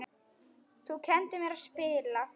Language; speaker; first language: Icelandic; native; Icelandic